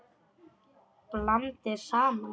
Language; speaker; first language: Icelandic; non-native, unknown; Polish